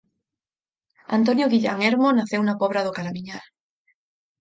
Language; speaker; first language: Galician; native; Galician